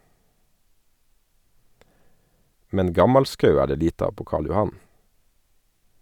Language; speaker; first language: Norwegian; native; Norwegian